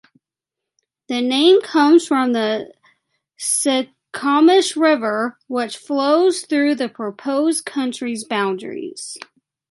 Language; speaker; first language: English; native; English